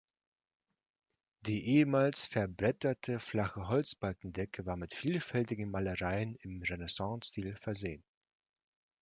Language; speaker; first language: German; non-native, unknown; Russian